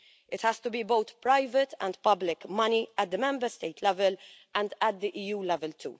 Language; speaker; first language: English; non-native, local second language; Maltese